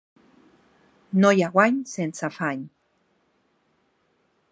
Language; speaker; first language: Catalan; non-native, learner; Spanish